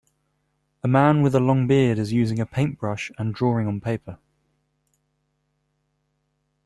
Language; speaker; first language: English; native; English